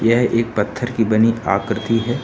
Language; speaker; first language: Hindi; native; Hindi